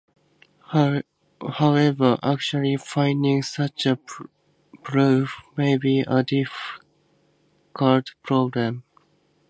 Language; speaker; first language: English; native; English